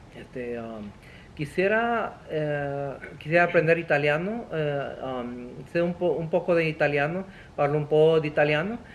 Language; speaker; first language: Spanish; early bilingual, heritage; Spanish